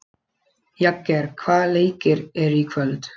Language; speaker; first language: Icelandic; non-native, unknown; Polish